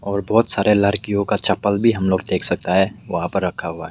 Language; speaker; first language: Hindi; non-native, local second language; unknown